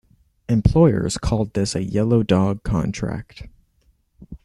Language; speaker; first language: English; native; English